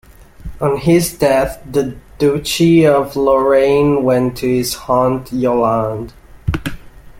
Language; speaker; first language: English; non-native, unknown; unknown